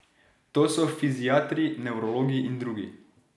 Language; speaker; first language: Slovenian; native; Slovenian